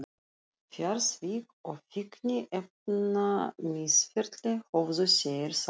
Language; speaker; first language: Icelandic; non-native, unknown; Russian